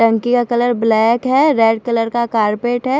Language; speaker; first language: Hindi; non-native, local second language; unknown